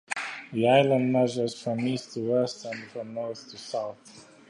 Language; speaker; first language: English; native; English